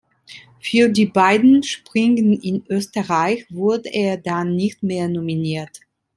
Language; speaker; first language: German; non-native, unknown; Italian